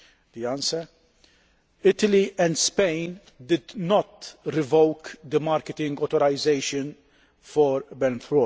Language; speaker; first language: English; non-native, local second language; Maltese